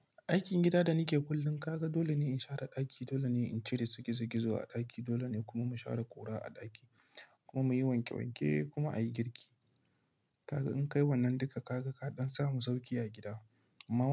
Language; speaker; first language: Hausa; non-native, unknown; Igbo